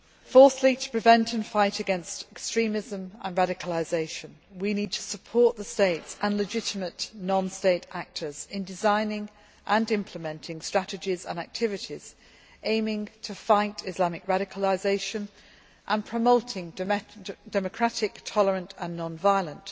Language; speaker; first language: English; native; English